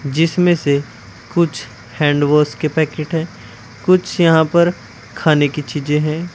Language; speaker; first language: Hindi; native; Hindi